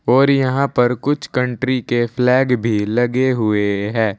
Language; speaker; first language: Hindi; native; Hindi